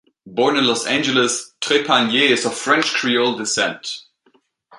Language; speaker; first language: English; native; English